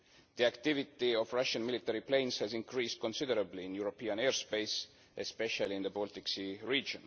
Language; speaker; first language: English; non-native, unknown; Estonian